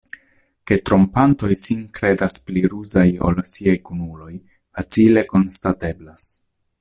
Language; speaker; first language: Esperanto; non-native, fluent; Italian